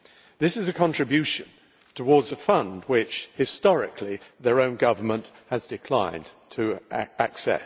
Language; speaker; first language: English; native; English